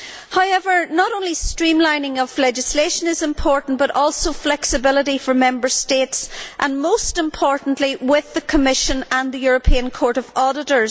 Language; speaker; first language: English; native; English